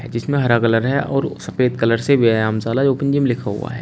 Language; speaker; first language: Hindi; native; Hindi